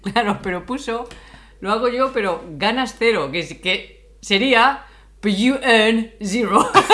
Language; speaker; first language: Spanish; native; Spanish